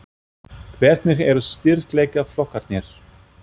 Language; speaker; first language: Icelandic; non-native, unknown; German